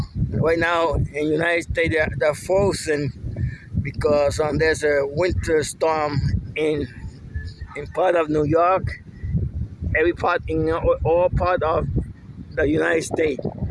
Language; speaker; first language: English; non-native, fluent; Spanish